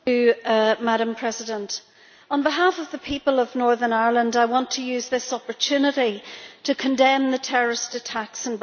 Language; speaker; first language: English; native; English